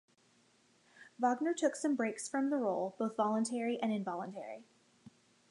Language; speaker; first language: English; native; English